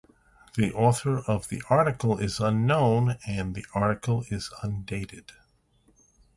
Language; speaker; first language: English; native; English